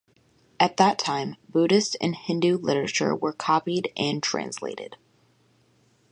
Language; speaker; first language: English; native; English